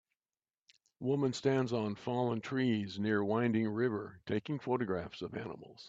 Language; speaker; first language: English; native; English